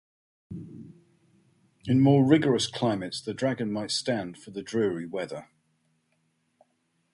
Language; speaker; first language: English; native; English